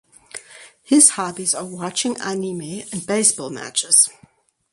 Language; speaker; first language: English; native; English